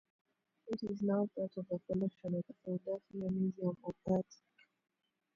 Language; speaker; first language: English; native; English